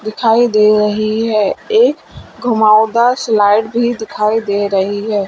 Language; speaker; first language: Hindi; native; Hindi